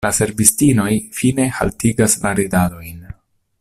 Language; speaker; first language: Esperanto; non-native, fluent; Italian